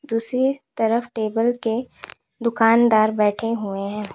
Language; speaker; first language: Hindi; native; Hindi